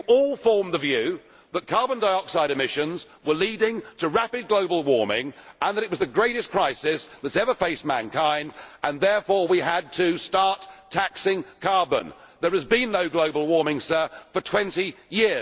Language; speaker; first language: English; native; English